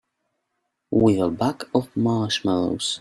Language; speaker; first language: English; non-native, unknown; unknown